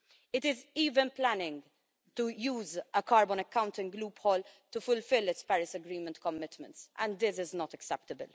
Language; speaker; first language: English; non-native, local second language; Maltese